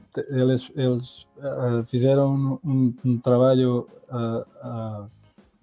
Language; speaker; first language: Spanish; non-native, related language; Portuguese